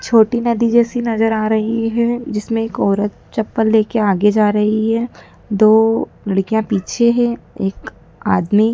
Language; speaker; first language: Hindi; native; Hindi